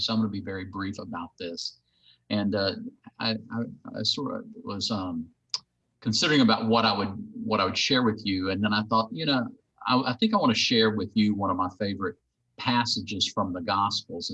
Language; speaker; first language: English; native; English